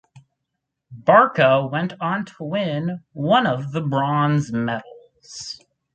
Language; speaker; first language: English; native; English